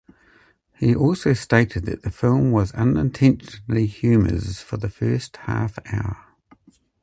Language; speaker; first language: English; native; English